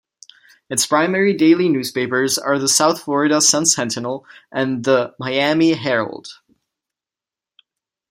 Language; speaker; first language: English; non-native, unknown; Czech